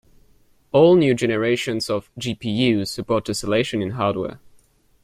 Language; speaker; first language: English; non-native, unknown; French